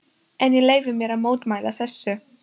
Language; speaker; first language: Icelandic; non-native, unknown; Polish